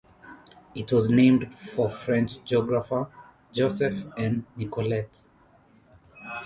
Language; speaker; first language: English; non-native, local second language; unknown